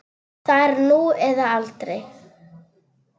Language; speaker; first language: Icelandic; non-native, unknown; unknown